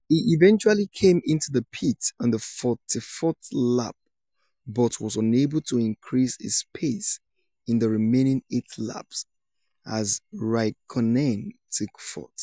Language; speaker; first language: English; non-native, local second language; Yoruba